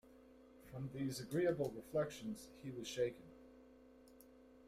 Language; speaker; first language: English; native; English